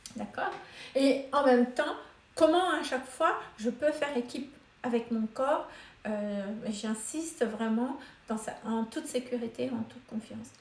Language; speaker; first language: French; non-native, local second language; Malagasy